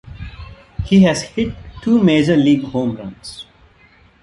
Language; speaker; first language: English; non-native, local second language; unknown